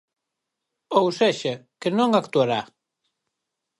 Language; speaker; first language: Galician; native; Galician